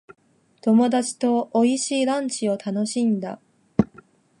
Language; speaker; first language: Japanese; non-native, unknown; Chinese